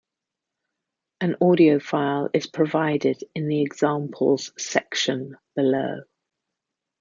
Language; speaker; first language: English; native; English